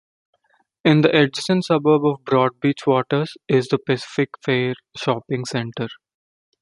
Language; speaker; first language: English; non-native, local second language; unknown